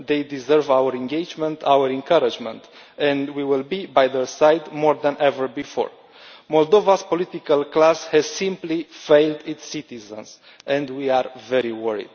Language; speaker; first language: English; non-native, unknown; Romanian